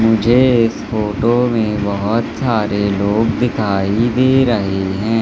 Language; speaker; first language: Hindi; native; Hindi